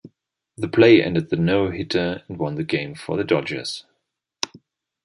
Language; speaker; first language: English; non-native, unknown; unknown